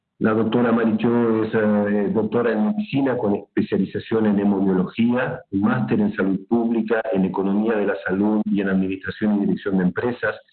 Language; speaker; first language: Spanish; native; Spanish